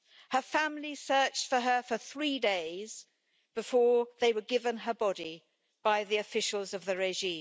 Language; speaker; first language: English; native; English